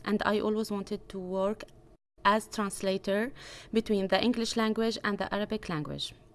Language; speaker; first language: English; non-native, fluent; Arabic